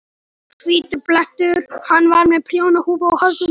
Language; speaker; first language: Icelandic; non-native, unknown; Polish